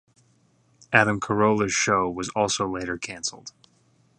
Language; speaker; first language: English; native; English